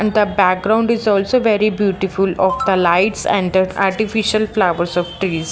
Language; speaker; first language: English; non-native, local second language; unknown